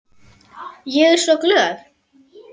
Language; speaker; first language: Icelandic; non-native, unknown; German